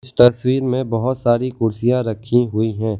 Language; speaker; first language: Hindi; non-native, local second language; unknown